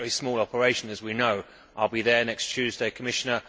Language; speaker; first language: English; native; English